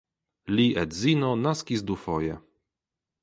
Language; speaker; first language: Esperanto; non-native, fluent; Polish